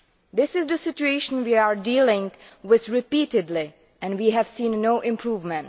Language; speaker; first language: English; non-native, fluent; Czech